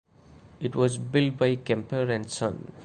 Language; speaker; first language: English; non-native, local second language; Malayalam